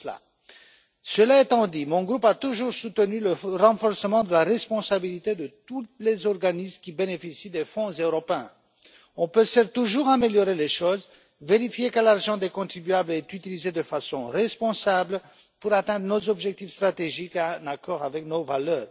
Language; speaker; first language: French; non-native, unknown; Romanian